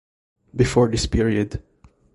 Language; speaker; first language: English; non-native, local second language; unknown